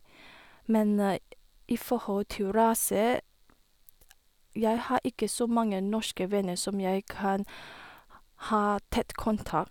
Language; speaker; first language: Norwegian; non-native, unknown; Chinese